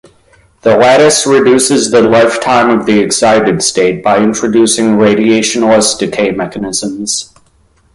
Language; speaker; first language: English; native; English